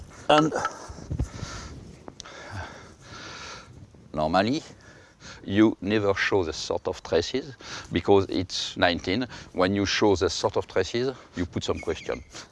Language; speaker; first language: English; non-native, learner; French